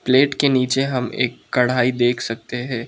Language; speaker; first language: Hindi; non-native, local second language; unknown